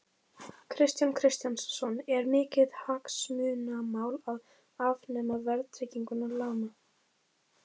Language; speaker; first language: Icelandic; native; Icelandic